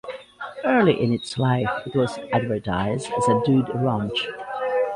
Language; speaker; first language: English; native; English